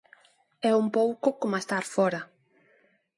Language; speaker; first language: Galician; non-native, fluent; Spanish